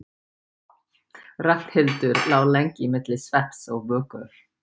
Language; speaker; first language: Icelandic; non-native, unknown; English